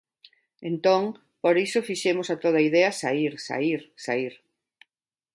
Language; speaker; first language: Galician; non-native, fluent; Spanish